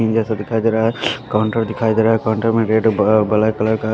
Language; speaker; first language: Hindi; non-native, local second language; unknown